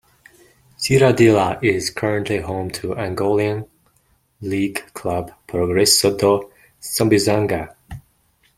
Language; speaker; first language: English; non-native, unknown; Mongolian